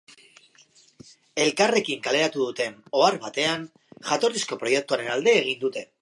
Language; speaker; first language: Basque; non-native, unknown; Spanish